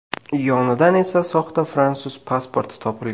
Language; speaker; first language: Uzbek; native; Uzbek